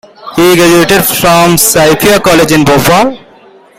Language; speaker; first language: English; non-native, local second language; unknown